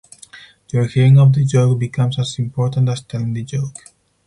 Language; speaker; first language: English; non-native, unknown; Spanish